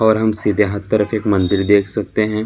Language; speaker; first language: Hindi; non-native, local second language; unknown